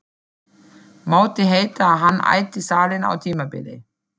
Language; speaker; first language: Icelandic; non-native, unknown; German